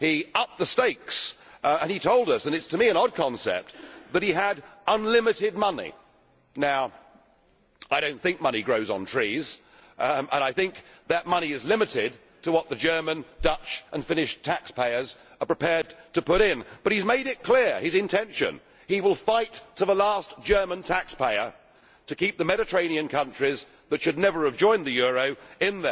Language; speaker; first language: English; native; English